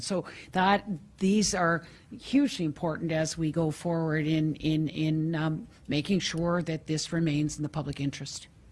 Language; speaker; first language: English; native; English